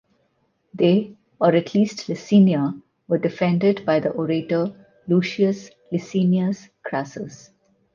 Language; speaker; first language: English; non-native, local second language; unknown